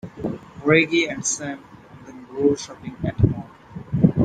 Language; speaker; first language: English; non-native, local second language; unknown